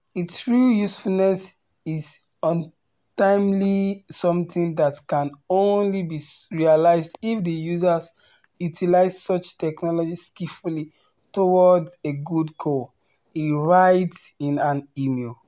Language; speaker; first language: English; non-native, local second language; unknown